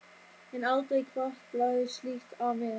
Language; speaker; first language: Icelandic; non-native, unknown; German